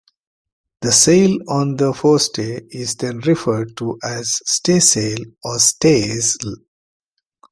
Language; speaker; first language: English; non-native, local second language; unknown